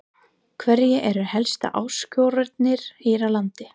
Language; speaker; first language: Icelandic; non-native, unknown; English